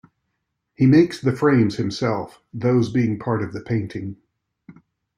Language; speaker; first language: English; native; English